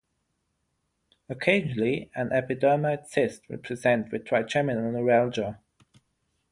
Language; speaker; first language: English; non-native, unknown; German